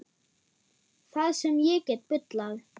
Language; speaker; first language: Icelandic; non-native, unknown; German